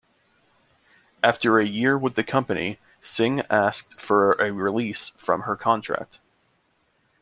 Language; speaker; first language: English; native; English